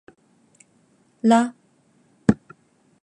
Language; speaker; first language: Japanese; non-native, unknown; Chinese